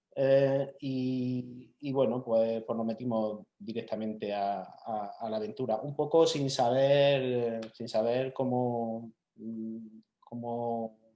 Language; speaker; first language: Spanish; native; Spanish